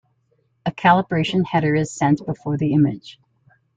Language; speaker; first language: English; native; English